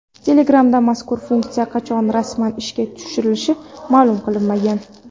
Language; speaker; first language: Uzbek; non-native, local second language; Kara-Kalpak